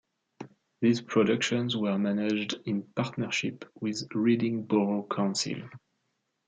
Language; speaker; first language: English; non-native, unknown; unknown